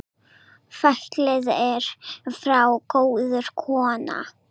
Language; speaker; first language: Icelandic; non-native, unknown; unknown